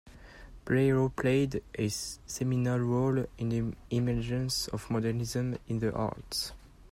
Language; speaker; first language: English; non-native, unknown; French